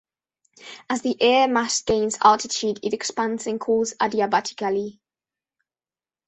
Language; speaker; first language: English; non-native, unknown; Spanish